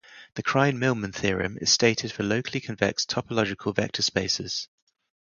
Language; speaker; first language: English; native; English